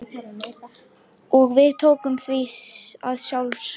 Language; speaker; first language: Icelandic; non-native, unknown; Lithuanian